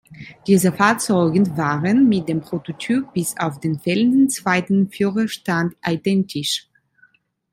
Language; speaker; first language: German; non-native, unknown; Italian